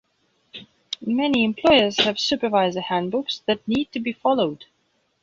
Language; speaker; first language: English; non-native, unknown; Belarusian